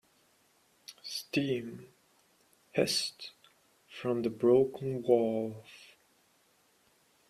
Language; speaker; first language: English; non-native, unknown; German